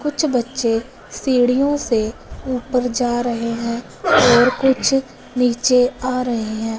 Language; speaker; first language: Hindi; non-native, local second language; Punjabi